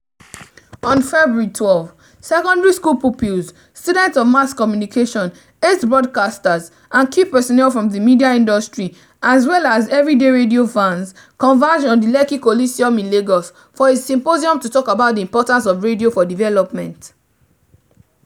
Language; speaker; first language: English; non-native, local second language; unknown